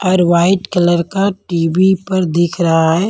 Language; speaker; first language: Hindi; non-native, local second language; Punjabi